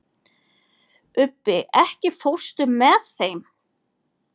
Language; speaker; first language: Icelandic; native; Icelandic